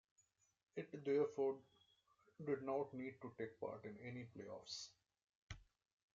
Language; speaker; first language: English; non-native, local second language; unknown